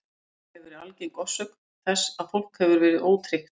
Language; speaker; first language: Icelandic; native; Icelandic